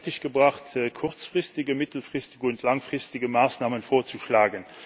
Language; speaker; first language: German; non-native, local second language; Luxembourgish